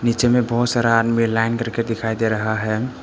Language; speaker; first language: Hindi; early bilingual, other home language; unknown